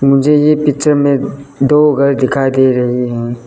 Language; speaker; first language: Hindi; non-native, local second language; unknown